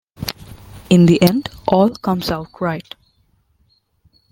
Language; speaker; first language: English; non-native, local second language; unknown